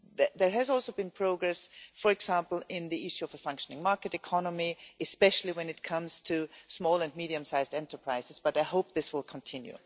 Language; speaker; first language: English; non-native, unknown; German